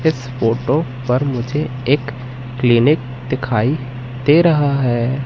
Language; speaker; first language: Hindi; native; Hindi